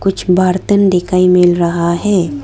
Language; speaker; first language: Hindi; non-native, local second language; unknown